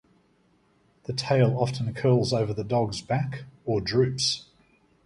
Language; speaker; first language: English; native; English